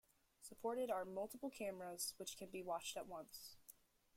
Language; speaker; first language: English; native; English